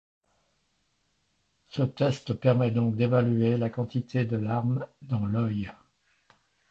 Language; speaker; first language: French; native; French